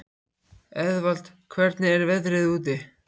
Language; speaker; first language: Icelandic; native; Icelandic